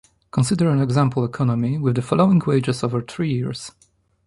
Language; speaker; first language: English; non-native, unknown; Polish